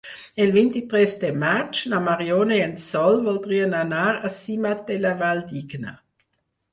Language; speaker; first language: Catalan; non-native, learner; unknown